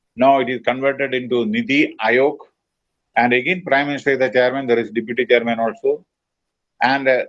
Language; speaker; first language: English; non-native, local second language; Malayalam